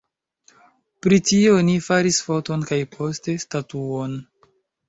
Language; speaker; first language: Esperanto; non-native, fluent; Chinese